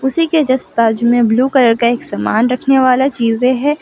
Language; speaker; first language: Hindi; non-native, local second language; Gujarati